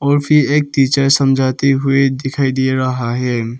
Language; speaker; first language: Hindi; early bilingual, other home language; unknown